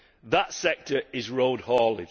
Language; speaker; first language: English; native; English